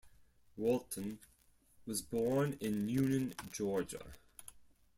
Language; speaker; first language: English; non-native, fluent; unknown